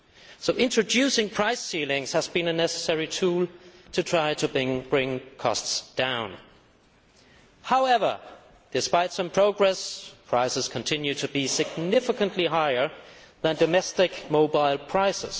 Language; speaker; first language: English; non-native, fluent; Danish